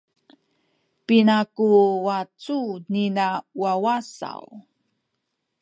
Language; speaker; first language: Sakizaya; native; Sakizaya